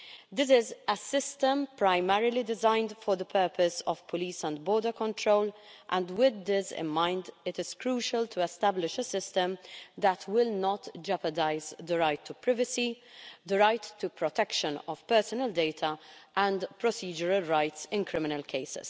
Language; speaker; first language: English; non-native, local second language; Maltese